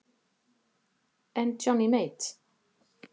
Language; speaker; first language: Icelandic; native; Icelandic